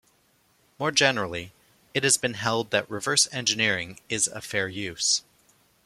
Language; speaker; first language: English; native; English